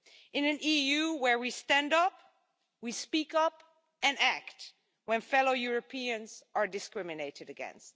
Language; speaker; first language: English; non-native, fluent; Dutch